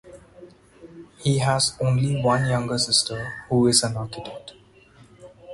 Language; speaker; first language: English; non-native, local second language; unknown